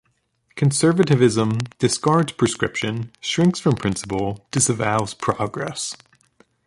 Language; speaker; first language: English; native; English